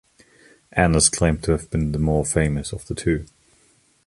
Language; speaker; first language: English; non-native, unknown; German